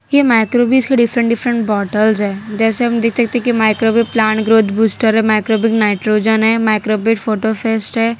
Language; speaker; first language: Hindi; non-native, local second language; Gujarati